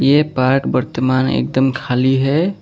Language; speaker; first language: Hindi; non-native, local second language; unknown